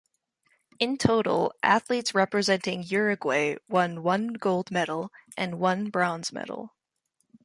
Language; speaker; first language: English; native; English